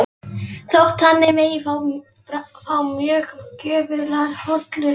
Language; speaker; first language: Icelandic; non-native, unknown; Polish